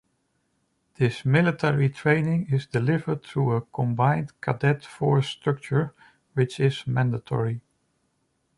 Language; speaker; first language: English; non-native, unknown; Dutch